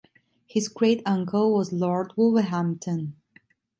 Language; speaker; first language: English; non-native, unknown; Italian